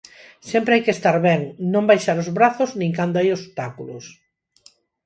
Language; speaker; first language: Galician; non-native, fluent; Spanish